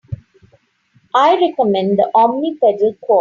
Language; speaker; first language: English; non-native, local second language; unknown